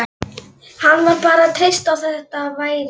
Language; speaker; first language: Icelandic; non-native, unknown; Polish